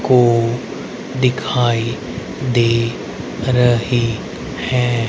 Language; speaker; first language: Hindi; native; Hindi